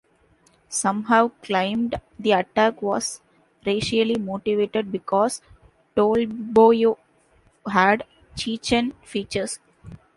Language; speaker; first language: English; non-native, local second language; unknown